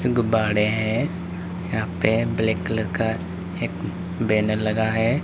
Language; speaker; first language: Hindi; native; Hindi